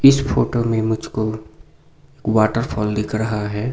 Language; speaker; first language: Hindi; non-native, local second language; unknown